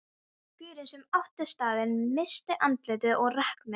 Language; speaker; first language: Icelandic; non-native, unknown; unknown